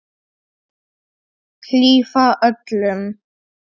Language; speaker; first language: Icelandic; non-native, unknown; Polish